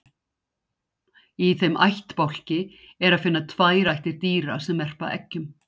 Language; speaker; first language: Icelandic; native; Icelandic